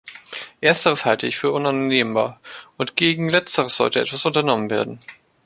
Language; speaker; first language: German; native; German